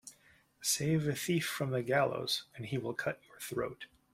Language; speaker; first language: English; native; English